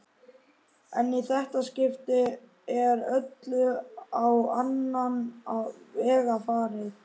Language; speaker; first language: Icelandic; native; Icelandic